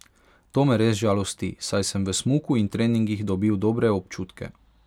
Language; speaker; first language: Slovenian; non-native, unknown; Hungarian